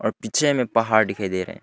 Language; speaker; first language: Hindi; non-native, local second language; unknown